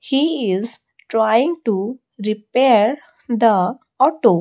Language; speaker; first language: English; non-native, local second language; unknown